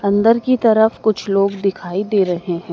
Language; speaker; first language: Hindi; native; Hindi